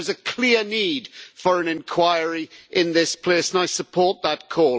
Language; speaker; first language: English; native; English